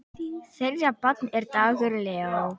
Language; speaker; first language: Icelandic; native; Icelandic